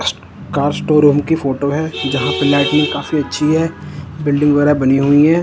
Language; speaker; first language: Hindi; non-native, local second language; Punjabi